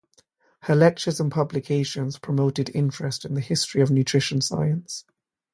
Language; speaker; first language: English; native; English